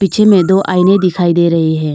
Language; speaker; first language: Hindi; non-native, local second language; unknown